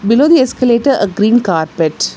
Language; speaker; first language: English; non-native, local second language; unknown